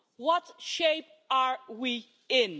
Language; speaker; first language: English; non-native, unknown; Dutch